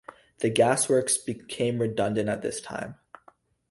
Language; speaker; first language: English; native; English